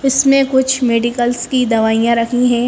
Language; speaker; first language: Hindi; native; Hindi